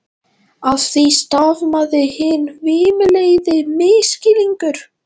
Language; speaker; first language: Icelandic; non-native, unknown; Latvian